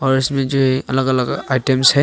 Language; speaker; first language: Hindi; non-native, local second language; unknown